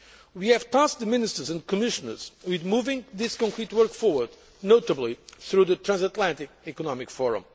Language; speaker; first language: English; non-native, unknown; Portuguese